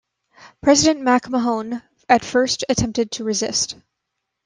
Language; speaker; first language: English; native; English